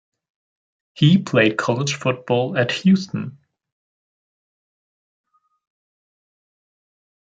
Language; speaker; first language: English; non-native, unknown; German